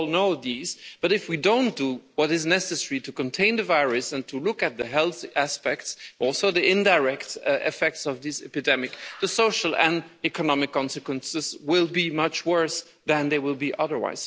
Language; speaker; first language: English; non-native, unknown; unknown